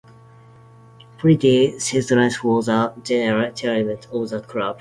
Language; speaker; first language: English; non-native, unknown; Japanese